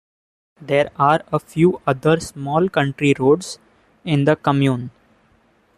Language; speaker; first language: English; non-native, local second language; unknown